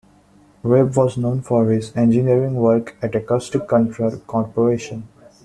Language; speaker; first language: English; non-native, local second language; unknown